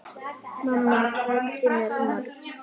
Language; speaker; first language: Icelandic; native; Icelandic